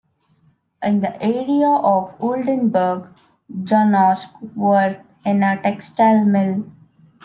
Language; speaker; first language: English; non-native, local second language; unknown